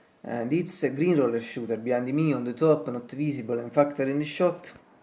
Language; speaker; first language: English; non-native, learner; Italian